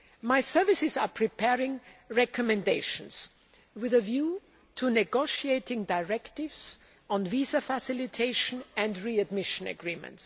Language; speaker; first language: English; non-native, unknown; German